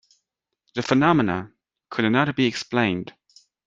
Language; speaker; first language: English; non-native, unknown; Chinese